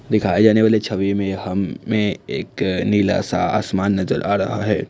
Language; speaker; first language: Hindi; non-native, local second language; Assamese